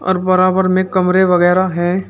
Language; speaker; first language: Hindi; native; Hindi